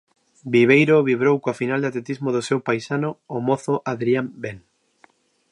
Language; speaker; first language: Galician; native; Galician